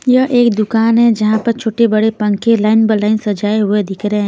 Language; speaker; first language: Hindi; non-native, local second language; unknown